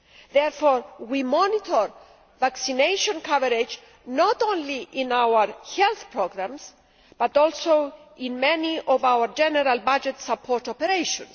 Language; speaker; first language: English; non-native, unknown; Greek